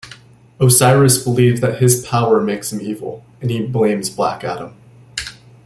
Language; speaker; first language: English; native; English